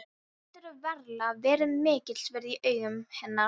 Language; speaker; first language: Icelandic; non-native, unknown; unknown